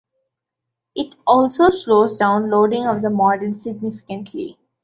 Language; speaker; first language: English; non-native, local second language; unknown